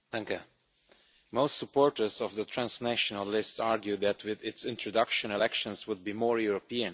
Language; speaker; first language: English; non-native, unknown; Romanian